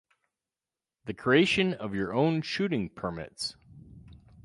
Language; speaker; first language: English; native; English